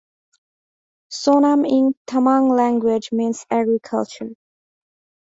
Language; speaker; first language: English; non-native, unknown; Bangla